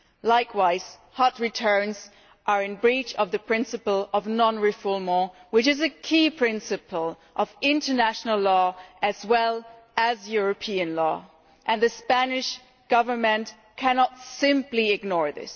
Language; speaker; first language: English; non-native, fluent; German